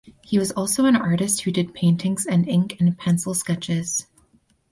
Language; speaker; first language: English; native; English